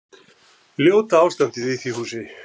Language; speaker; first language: Icelandic; native; Icelandic